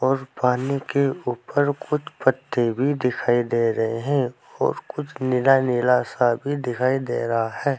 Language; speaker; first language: Hindi; native; Hindi